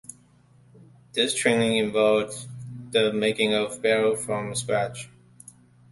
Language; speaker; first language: English; non-native, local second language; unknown